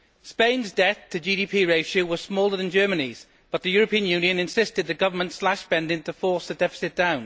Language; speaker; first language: English; native; English